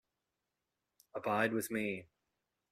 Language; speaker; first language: English; native; English